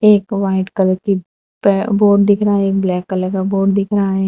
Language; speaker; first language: Hindi; non-native, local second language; Gujarati